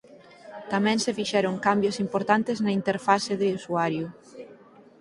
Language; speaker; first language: Galician; native; Galician